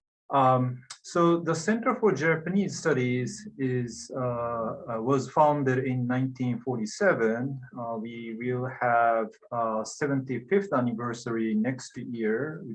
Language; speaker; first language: English; non-native, fluent; Japanese